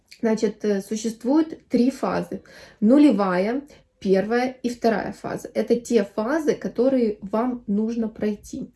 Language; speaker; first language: Russian; native; Russian